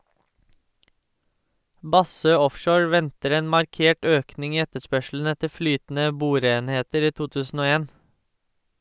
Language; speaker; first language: Norwegian; native; Norwegian